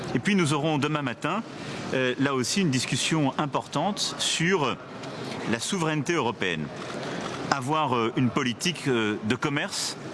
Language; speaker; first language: French; native; French